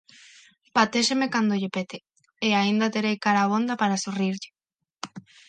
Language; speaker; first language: Galician; non-native, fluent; Spanish